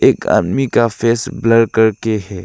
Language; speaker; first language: Hindi; non-native, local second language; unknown